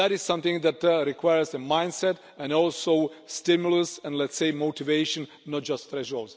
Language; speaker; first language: English; non-native, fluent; Czech